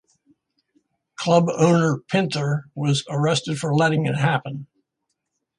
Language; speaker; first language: English; native; English